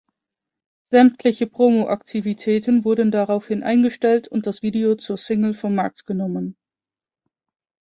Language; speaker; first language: German; non-native, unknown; Dutch